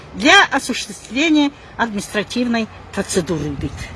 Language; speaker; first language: Russian; non-native, local second language; Kazakh